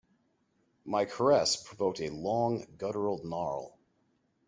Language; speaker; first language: English; native; English